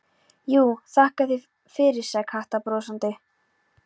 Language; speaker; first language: Icelandic; non-native, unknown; Polish